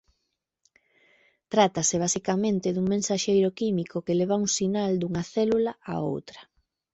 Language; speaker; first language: Galician; native; Galician